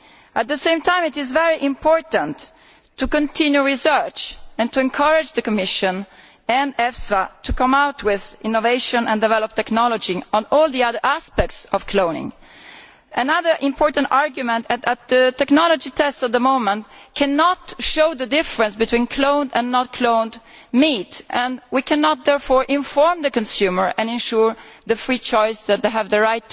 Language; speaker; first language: English; non-native, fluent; Italian